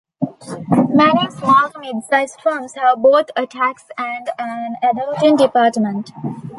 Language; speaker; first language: English; non-native, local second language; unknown